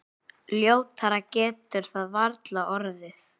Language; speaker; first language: Icelandic; native; Icelandic